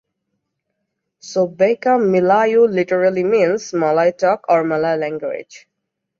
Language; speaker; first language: English; non-native, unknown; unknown